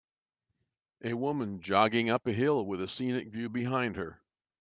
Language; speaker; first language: English; native; English